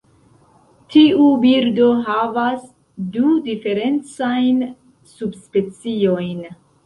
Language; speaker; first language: Esperanto; non-native, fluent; Central Kurdish